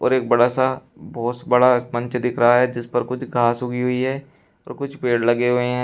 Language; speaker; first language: Hindi; native; Hindi